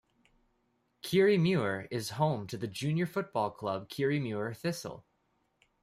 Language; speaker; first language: English; native; English